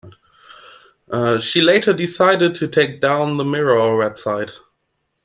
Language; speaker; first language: English; non-native, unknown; German